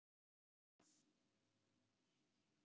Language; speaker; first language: Icelandic; non-native, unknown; English